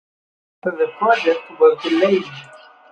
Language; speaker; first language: English; non-native, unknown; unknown